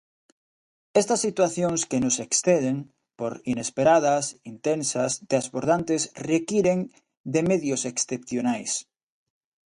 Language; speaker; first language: Galician; native; Galician